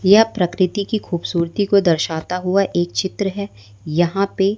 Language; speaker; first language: Hindi; native; Hindi